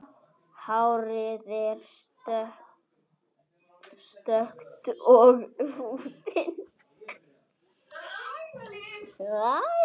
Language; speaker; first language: Icelandic; native; Icelandic